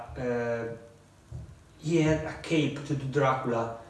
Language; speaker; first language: English; non-native, learner; Italian